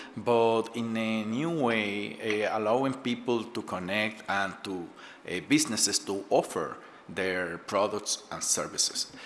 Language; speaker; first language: English; non-native, fluent; Spanish